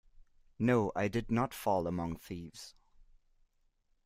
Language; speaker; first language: English; non-native, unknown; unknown